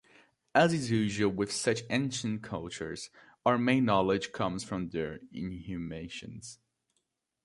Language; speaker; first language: English; native; English